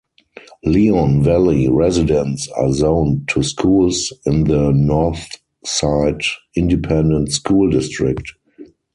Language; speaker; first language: English; non-native, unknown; German